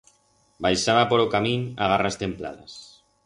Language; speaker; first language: Aragonese; non-native, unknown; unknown